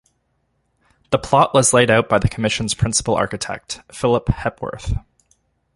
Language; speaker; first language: English; native; English